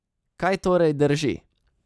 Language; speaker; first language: Slovenian; native; Slovenian